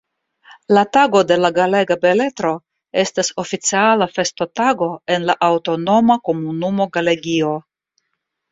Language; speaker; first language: Esperanto; non-native, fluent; Russian